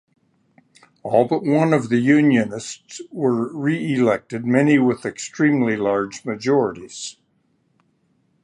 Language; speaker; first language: English; native; English